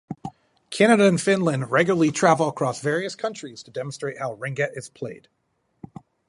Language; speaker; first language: English; native; English